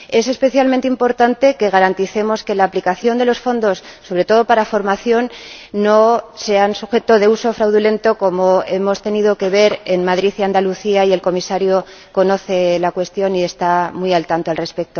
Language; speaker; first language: Spanish; native; Spanish